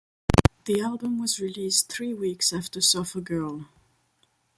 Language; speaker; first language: English; non-native, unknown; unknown